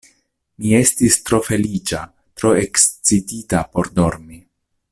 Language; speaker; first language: Esperanto; non-native, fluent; Italian